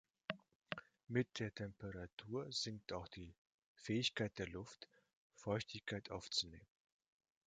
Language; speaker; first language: German; non-native, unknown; Russian